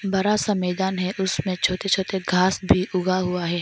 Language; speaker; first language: Hindi; non-native, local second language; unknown